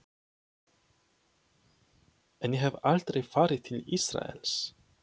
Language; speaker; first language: Icelandic; non-native, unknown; Polish